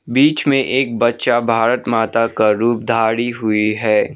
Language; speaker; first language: Hindi; non-native, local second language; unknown